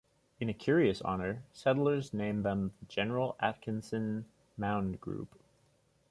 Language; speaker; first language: English; native; English